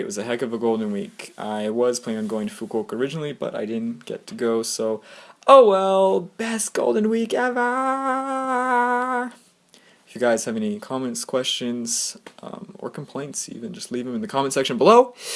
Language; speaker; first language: English; native; English